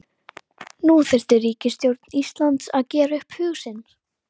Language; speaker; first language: Icelandic; native; Icelandic